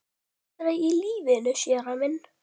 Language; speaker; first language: Icelandic; native; Icelandic